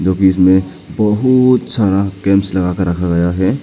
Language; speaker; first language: Hindi; non-native, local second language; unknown